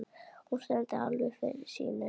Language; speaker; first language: Icelandic; native; Icelandic